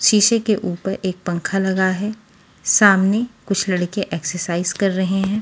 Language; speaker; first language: Hindi; native; Hindi